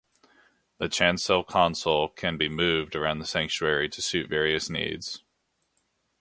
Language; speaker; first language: English; native; English